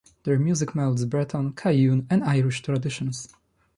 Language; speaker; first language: English; non-native, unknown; Polish